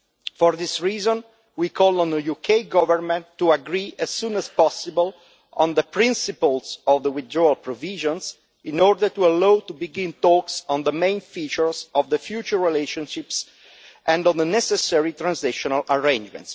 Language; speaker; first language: English; non-native, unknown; Italian